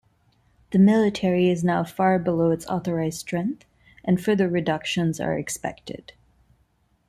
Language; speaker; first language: English; non-native, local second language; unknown